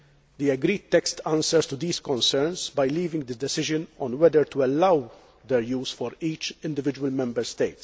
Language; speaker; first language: English; non-native, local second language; Maltese